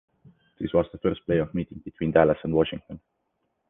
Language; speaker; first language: English; non-native, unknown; Estonian